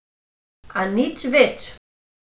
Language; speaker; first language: Slovenian; non-native, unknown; Macedonian